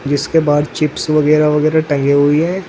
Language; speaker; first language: Hindi; native; Hindi